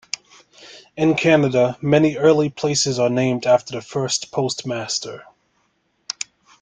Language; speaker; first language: English; native; English